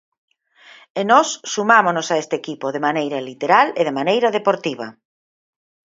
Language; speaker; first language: Galician; native; Galician